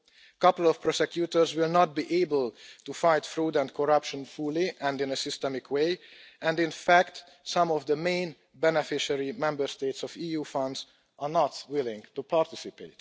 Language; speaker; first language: English; non-native, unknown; Hungarian